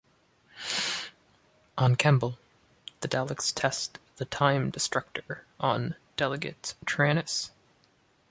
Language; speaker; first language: English; native; English